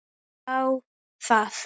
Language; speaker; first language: Icelandic; native; Icelandic